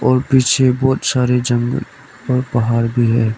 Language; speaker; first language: Hindi; non-native, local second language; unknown